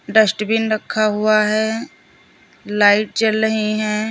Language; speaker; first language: Hindi; native; Hindi